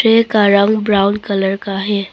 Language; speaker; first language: Hindi; early bilingual, other home language; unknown